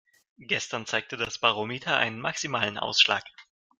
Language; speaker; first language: German; non-native, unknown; Russian